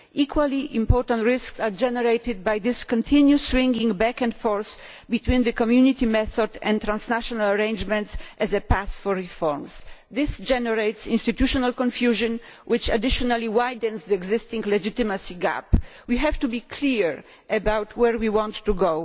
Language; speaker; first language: English; non-native, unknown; Polish